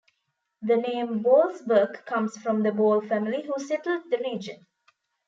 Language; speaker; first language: English; non-native, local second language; Tamil